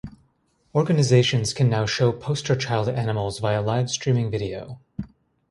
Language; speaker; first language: English; native; English